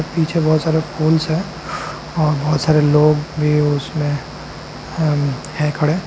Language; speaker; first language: Hindi; native; Hindi